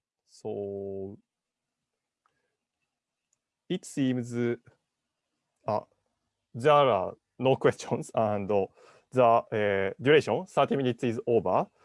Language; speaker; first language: English; non-native, learner; Japanese